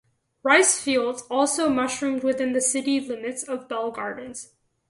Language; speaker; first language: English; native; English